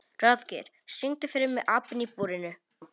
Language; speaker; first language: Icelandic; non-native, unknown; Polish